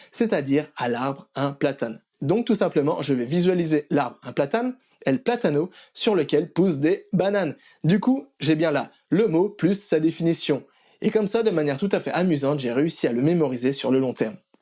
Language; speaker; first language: French; native; French